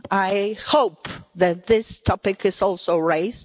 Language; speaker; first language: English; non-native, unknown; Polish